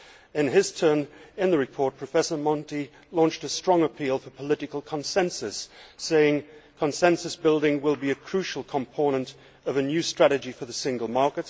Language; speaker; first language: English; native; English